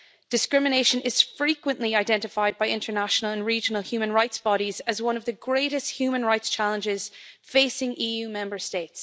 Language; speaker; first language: English; native; English